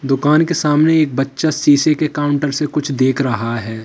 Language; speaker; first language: Hindi; native; Hindi